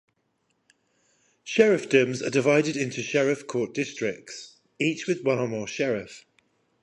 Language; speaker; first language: English; native; English